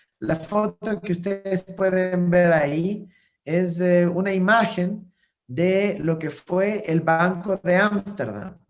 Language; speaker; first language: Spanish; native; Spanish